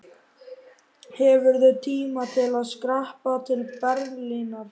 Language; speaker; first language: Icelandic; native; Icelandic